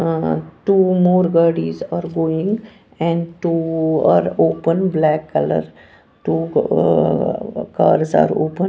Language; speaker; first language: English; non-native, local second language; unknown